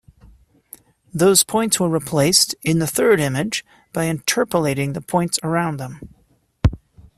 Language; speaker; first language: English; native; English